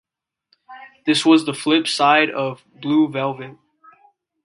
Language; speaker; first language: English; native; English